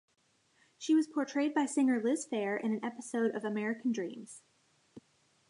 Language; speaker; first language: English; native; English